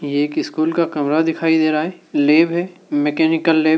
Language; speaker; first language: Hindi; native; Hindi